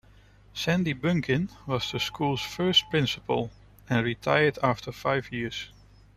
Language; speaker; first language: English; non-native, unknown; Dutch